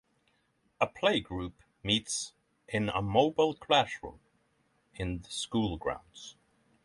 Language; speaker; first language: English; non-native, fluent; Norwegian